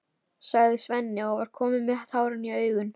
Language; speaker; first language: Icelandic; native; Icelandic